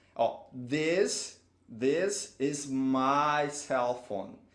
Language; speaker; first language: English; non-native, fluent; Portuguese